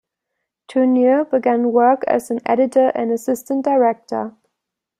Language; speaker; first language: English; non-native, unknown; German